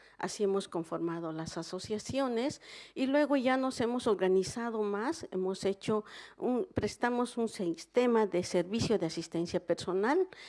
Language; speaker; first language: Spanish; native; Spanish